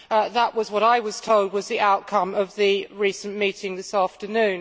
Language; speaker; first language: English; native; English